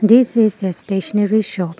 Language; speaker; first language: English; non-native, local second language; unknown